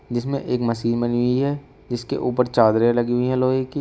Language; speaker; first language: Hindi; native; Hindi